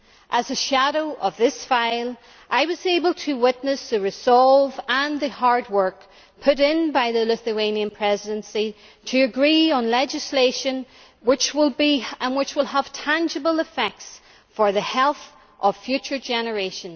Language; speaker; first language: English; native; English